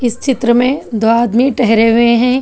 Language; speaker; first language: Hindi; non-native, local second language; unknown